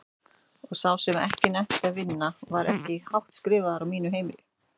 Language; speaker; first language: Icelandic; native; Icelandic